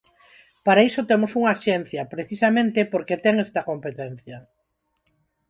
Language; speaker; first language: Galician; non-native, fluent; Spanish